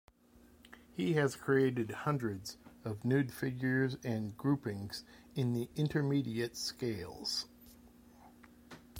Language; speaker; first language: English; native; English